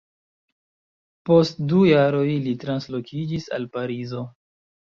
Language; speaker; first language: Esperanto; non-native, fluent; Chinese